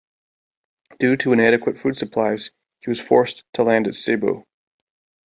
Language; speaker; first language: English; native; English